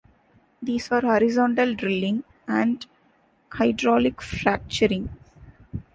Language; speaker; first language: English; non-native, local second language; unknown